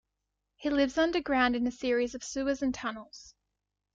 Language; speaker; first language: English; native; English